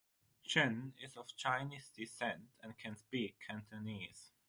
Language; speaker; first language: English; non-native, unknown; German